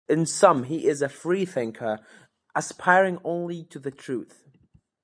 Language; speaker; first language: English; native; English